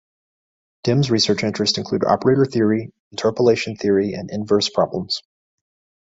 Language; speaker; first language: English; native; English